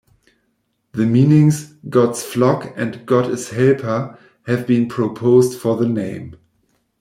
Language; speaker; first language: English; non-native, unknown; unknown